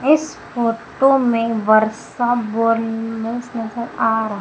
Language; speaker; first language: Hindi; native; Hindi